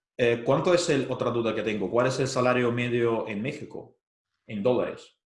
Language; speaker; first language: Spanish; non-native, fluent; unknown